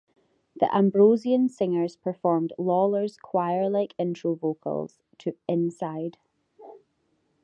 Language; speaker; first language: English; native; English